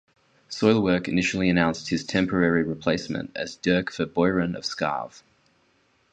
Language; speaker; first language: English; native; English